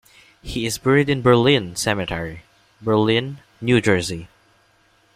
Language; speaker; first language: English; non-native, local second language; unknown